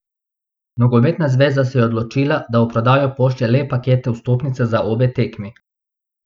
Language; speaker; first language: Slovenian; non-native, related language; Bosnian